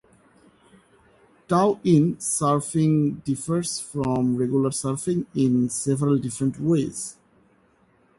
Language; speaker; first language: English; non-native, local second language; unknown